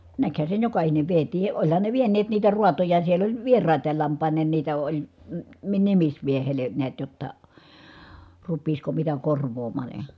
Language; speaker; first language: Finnish; native; Finnish